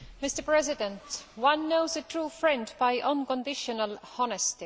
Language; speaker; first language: English; non-native, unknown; Estonian